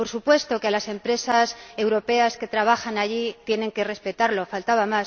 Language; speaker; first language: Spanish; native; Spanish